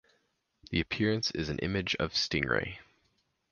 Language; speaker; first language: English; native; English